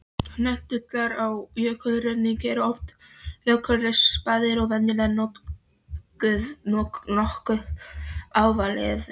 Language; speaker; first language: Icelandic; non-native, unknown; Polish